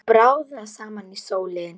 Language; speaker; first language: Icelandic; non-native, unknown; Polish